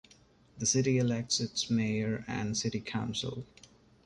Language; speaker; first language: English; non-native, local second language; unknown